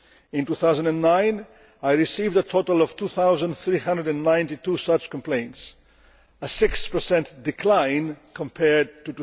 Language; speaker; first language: English; non-native, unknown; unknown